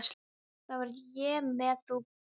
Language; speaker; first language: Icelandic; non-native, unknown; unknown